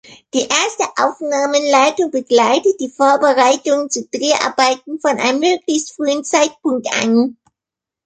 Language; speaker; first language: German; native; German